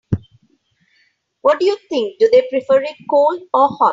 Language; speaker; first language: English; non-native, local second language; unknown